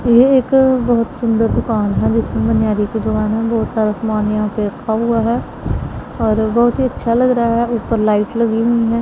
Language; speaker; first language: Hindi; non-native, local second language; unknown